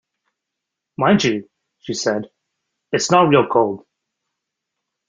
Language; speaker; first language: English; native; English